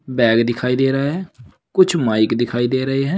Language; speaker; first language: Hindi; native; Hindi